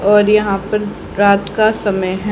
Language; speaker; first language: Hindi; native; Hindi